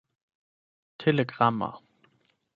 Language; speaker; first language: Esperanto; non-native, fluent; German